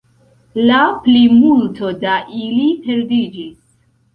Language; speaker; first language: Esperanto; non-native, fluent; Central Kurdish